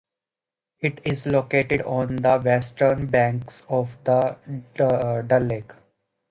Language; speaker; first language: English; native; English